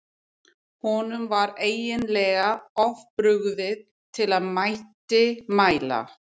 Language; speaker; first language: Icelandic; non-native, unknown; English